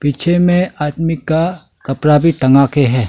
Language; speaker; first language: Hindi; non-native, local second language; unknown